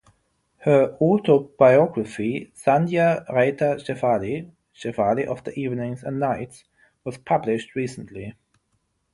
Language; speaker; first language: English; non-native, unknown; German